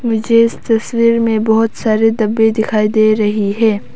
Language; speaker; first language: Hindi; non-native, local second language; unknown